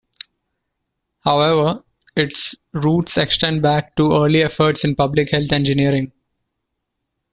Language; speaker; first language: English; non-native, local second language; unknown